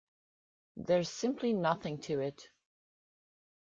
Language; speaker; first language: English; non-native, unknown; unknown